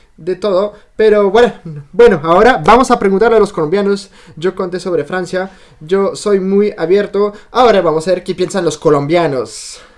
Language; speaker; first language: Spanish; non-native, fluent; French